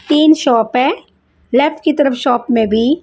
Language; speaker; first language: Hindi; non-native, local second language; Punjabi